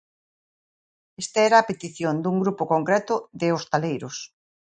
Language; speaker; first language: Galician; native; Galician